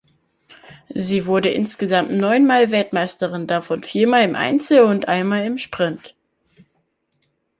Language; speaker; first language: German; native; German